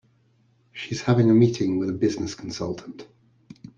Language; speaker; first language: English; native; English